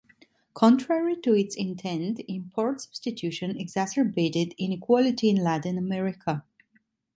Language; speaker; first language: English; non-native, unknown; Italian